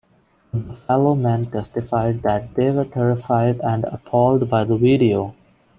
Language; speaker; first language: English; non-native, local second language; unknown